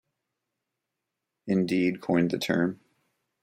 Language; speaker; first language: English; native; English